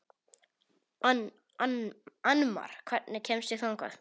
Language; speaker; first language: Icelandic; non-native, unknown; Polish